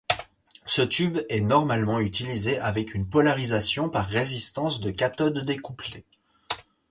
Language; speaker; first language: French; native; French